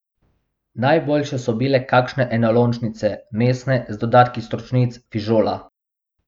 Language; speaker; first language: Slovenian; non-native, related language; Bosnian